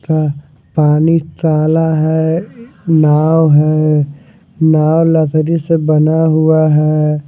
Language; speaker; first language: Hindi; non-native, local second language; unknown